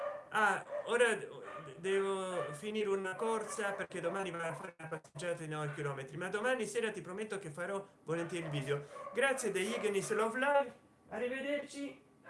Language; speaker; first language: Italian; native; Italian